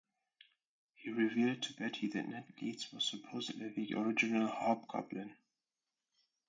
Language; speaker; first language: English; non-native, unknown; German